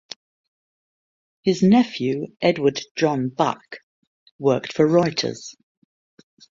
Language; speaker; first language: English; native; English